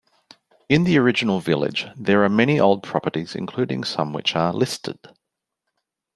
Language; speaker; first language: English; native; English